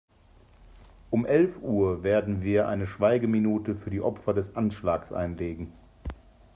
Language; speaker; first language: German; native; German